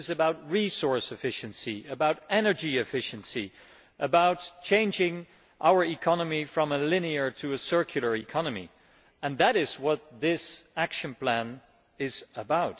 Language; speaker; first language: English; non-native, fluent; Dutch